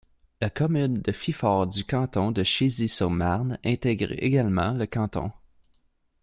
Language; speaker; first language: French; native; French